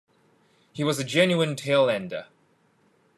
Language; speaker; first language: English; non-native, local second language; Cantonese